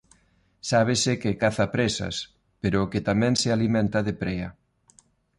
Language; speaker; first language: Galician; non-native, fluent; Spanish